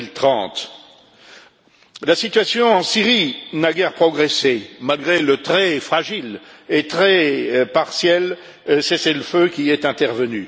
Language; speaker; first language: French; native; French